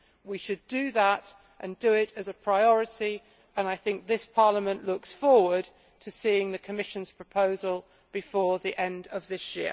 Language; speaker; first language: English; native; English